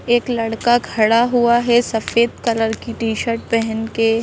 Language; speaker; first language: Hindi; native; Hindi